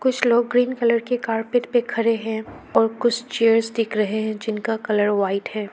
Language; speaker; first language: Hindi; early bilingual, other home language; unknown